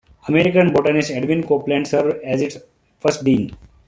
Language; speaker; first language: English; non-native, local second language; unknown